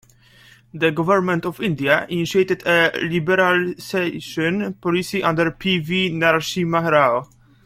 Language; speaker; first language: English; native; English